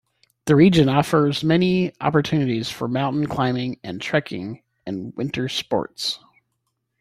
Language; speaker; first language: English; native; English